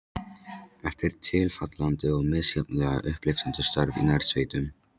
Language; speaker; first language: Icelandic; non-native, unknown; Polish